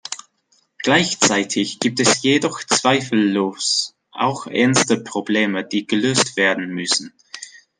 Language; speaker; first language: German; non-native, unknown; English